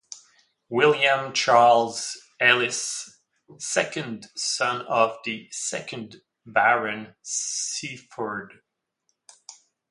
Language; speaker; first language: English; non-native, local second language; French